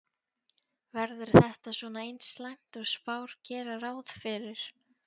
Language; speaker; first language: Icelandic; non-native, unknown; Polish